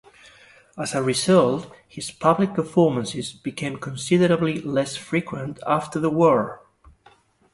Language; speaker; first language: English; non-native, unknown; Galician